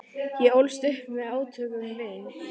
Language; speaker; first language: Icelandic; native; Icelandic